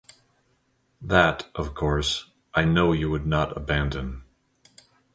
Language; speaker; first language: English; native; English